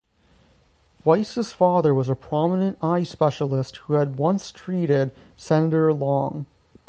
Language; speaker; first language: English; native; English